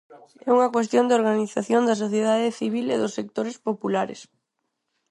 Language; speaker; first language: Galician; non-native, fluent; Spanish